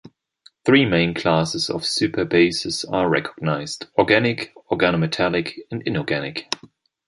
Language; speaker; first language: English; non-native, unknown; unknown